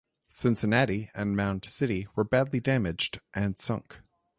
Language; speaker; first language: English; native; English